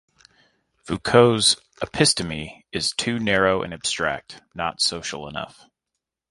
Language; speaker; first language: English; native; English